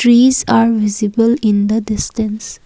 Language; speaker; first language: English; non-native, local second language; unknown